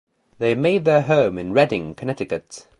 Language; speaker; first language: English; native; English